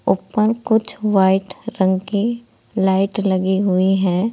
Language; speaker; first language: Hindi; native; Hindi